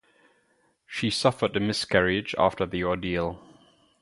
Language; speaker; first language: English; non-native, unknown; German